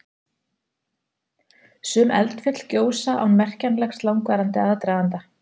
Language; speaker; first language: Icelandic; native; Icelandic